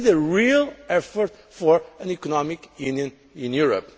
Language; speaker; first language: English; non-native, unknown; Portuguese